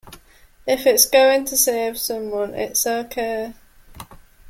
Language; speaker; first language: English; native; English